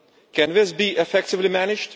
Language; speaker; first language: English; non-native, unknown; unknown